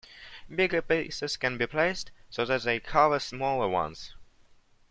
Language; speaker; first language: English; non-native, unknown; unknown